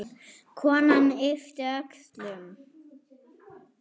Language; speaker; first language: Icelandic; non-native, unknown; German